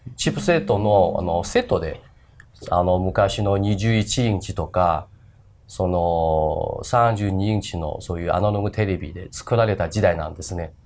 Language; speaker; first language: Japanese; non-native, fluent; Chinese